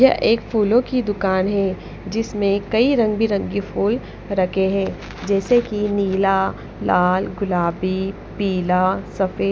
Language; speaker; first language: Hindi; non-native, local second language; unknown